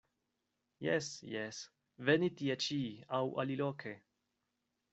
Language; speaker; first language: Esperanto; non-native, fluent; Spanish